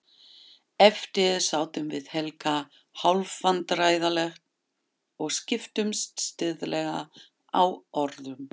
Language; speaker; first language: Icelandic; non-native, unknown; German